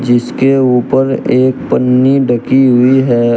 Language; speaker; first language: Hindi; native; Hindi